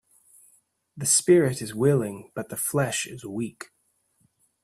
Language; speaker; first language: English; native; English